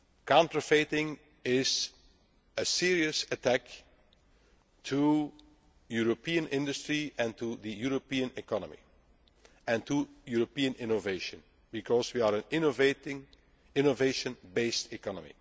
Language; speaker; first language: English; non-native, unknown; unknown